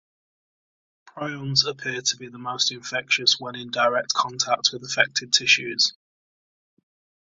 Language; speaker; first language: English; native; English